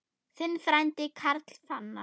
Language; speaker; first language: Icelandic; non-native, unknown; German